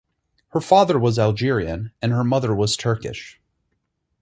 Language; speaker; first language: English; native; English